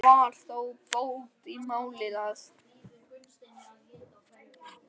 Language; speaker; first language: Icelandic; native; Icelandic